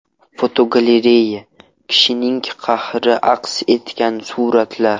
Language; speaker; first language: Uzbek; non-native, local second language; Russian